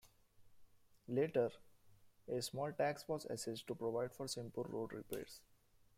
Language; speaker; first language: English; non-native, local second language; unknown